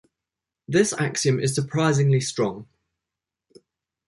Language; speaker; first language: English; native; English